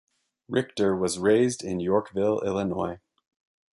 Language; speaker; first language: English; native; English